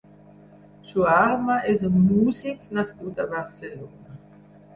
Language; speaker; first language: Catalan; non-native, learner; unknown